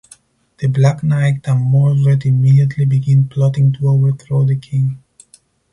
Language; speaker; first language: English; non-native, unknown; Spanish